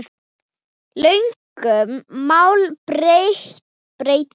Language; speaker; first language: Icelandic; non-native, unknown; Thai